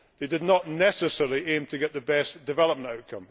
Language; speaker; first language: English; native; English